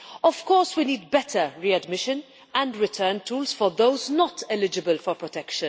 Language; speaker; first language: English; non-native, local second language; Maltese